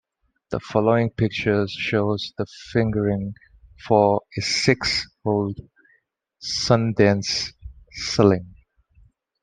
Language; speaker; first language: English; non-native, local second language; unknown